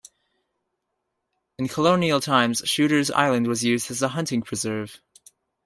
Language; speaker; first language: English; native; English